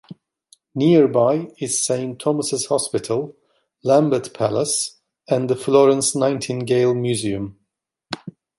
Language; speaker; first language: English; non-native, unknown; Turkish